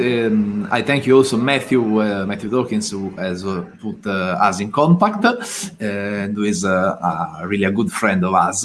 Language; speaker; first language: English; non-native, learner; Italian